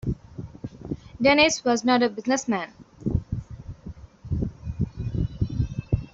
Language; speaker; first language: English; non-native, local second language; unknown